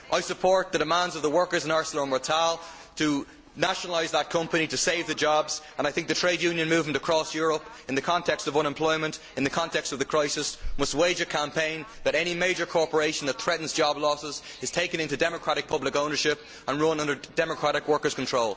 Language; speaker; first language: English; native; English